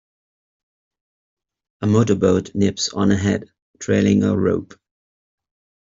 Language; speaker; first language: English; native; English